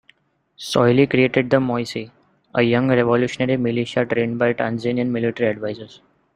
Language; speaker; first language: English; non-native, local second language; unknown